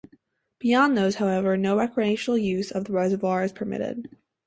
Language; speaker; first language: English; native; English